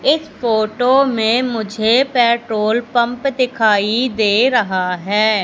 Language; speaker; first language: Hindi; native; Hindi